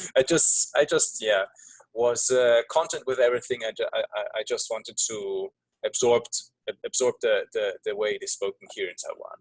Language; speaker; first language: English; non-native, fluent; German